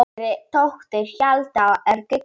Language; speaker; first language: Icelandic; non-native, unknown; Polish